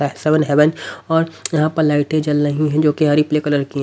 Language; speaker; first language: Hindi; native; Hindi